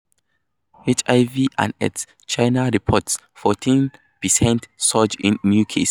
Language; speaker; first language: English; non-native, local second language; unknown